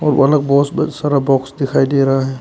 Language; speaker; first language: Hindi; early bilingual, other home language; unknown